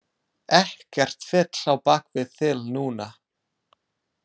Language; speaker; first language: Icelandic; non-native, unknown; English